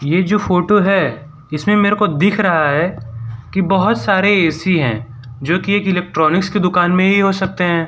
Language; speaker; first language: Hindi; non-native, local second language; Gujarati